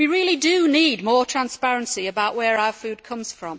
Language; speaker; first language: English; native; English